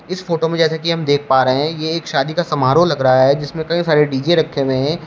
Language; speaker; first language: Hindi; native; Hindi